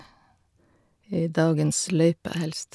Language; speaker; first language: Norwegian; native; Norwegian